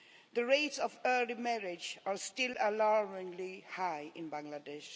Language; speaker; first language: English; non-native, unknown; Swedish